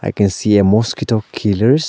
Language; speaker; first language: English; non-native, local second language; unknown